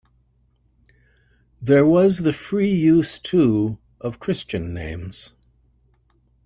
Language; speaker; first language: English; native; English